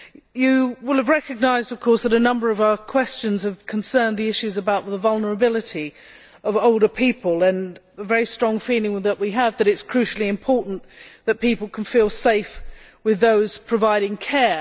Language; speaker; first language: English; native; English